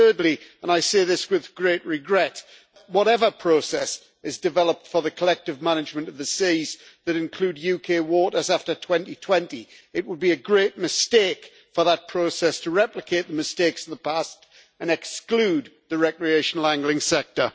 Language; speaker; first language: English; native; English